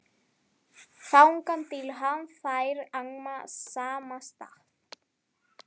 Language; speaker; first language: Icelandic; non-native, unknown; Spanish